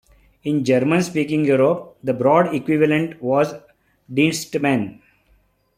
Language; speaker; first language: English; non-native, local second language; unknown